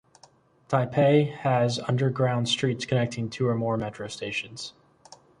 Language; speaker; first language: English; native; English